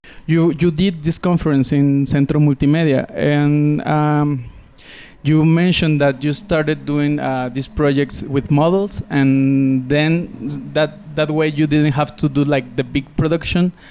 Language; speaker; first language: English; non-native, fluent; Spanish